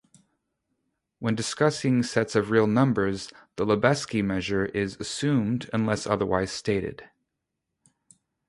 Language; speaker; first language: English; native; English